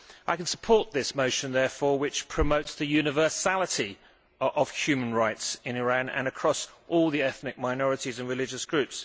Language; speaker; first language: English; native; English